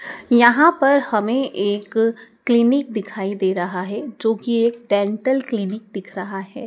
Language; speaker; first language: Hindi; native; Hindi